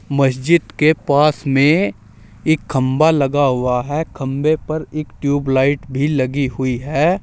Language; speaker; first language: Hindi; native; Hindi